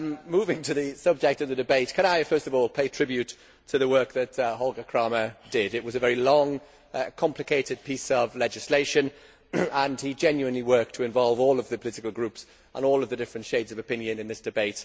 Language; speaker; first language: English; native; English